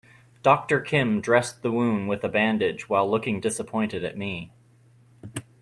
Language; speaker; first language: English; native; English